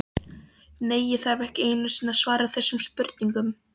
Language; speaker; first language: Icelandic; non-native, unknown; Polish